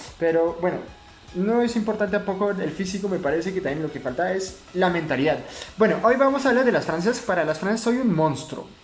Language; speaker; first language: Spanish; non-native, fluent; French